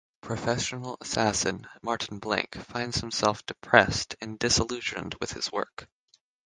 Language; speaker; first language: English; native; English